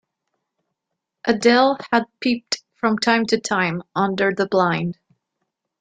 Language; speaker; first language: English; non-native, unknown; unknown